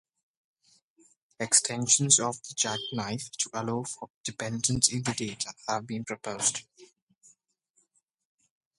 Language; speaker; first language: English; non-native, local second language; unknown